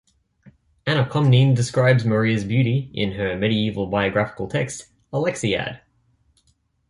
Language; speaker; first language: English; native; English